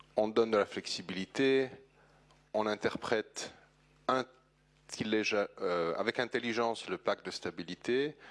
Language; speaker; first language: French; non-native, related language; Italian